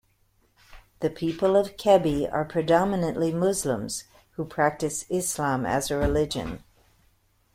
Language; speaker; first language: English; native; English